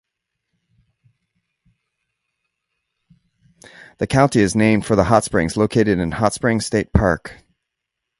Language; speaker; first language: English; native; English